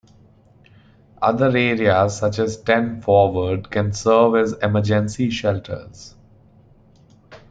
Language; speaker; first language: English; non-native, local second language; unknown